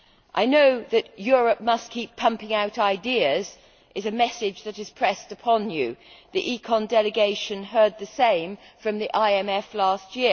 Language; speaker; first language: English; native; English